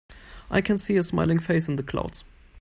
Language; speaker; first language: English; non-native, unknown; German